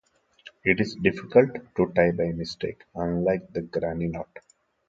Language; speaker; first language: English; non-native, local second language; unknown